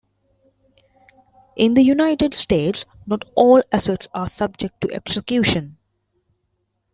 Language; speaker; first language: English; non-native, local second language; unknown